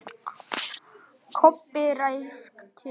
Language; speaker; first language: Icelandic; non-native, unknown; Vietnamese